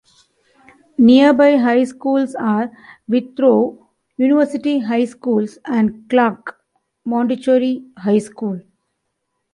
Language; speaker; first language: English; non-native, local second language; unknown